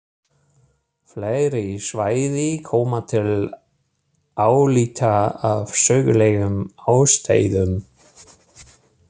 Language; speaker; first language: Icelandic; non-native, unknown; German